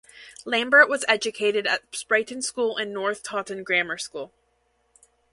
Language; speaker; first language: English; native; English